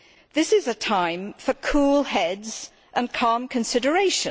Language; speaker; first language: English; native; English